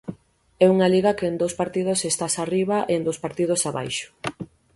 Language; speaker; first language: Galician; native; Galician